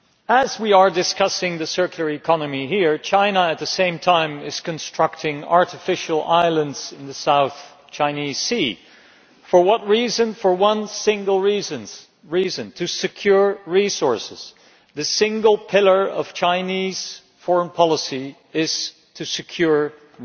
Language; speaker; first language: English; non-native, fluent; Dutch